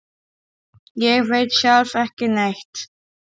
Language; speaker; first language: Icelandic; non-native, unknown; Polish